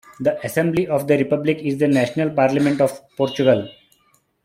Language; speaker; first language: English; non-native, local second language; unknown